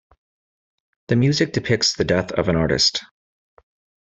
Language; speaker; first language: English; native; English